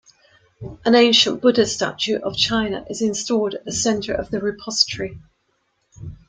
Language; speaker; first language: English; native; English